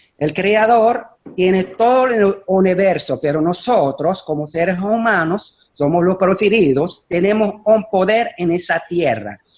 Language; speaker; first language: Spanish; non-native, fluent; Arabic